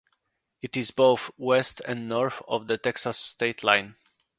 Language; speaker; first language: English; non-native, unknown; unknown